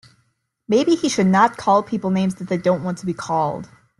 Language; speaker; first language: English; native; English